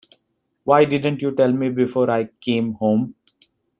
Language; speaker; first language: English; non-native, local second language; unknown